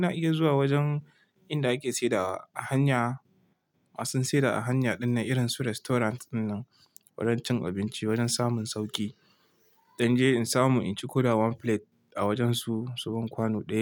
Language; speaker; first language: Hausa; non-native, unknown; Igbo